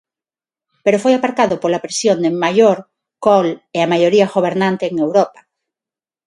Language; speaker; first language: Galician; non-native, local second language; Spanish